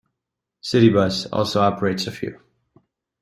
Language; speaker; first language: English; native; English